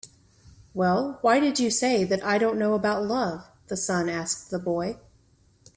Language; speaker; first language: English; native; English